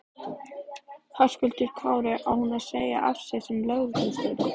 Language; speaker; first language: Icelandic; native; Icelandic